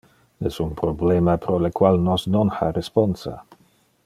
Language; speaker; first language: Interlingua; non-native, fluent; Dutch